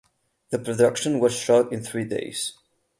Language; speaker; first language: English; non-native, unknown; Catalan